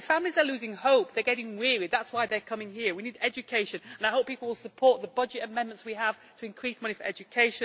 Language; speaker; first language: English; native; English